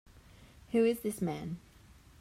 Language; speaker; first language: English; native; English